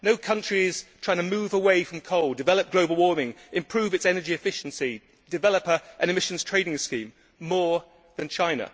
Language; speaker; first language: English; native; English